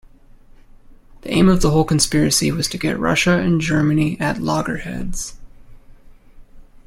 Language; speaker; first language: English; native; English